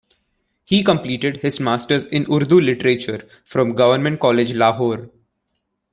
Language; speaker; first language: English; non-native, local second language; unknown